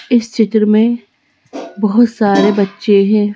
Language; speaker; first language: Hindi; native; Hindi